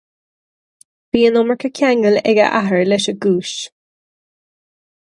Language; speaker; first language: Irish; non-native, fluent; English